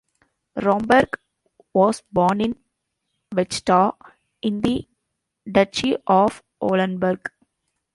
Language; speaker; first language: English; non-native, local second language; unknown